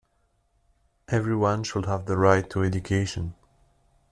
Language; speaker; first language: English; non-native, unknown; French